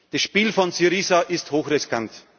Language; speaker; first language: German; native; German